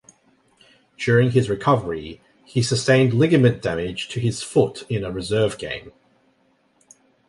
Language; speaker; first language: English; native; English